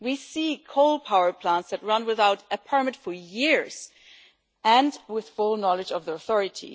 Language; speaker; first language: English; non-native, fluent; German